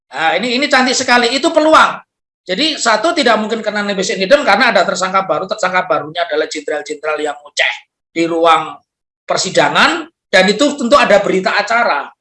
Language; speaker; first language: Indonesian; non-native, local second language; Javanese